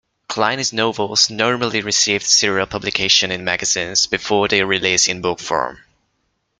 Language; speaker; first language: English; non-native, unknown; Polish